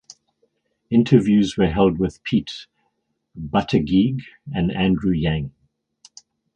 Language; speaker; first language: English; native; English